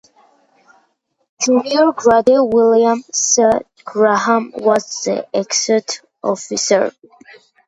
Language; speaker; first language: English; non-native, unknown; Georgian